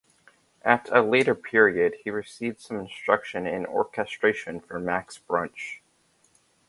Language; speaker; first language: English; native; English